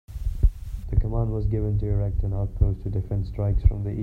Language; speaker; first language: English; non-native, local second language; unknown